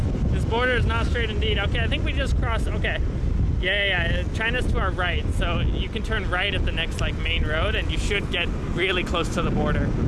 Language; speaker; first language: English; native; English